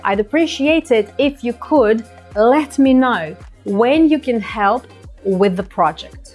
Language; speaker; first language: English; non-native, fluent; Russian